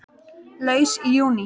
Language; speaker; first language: Icelandic; native; Icelandic